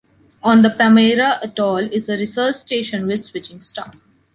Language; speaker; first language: English; non-native, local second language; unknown